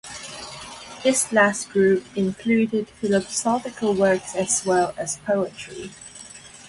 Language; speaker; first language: English; non-native, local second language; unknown